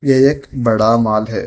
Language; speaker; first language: Hindi; non-native, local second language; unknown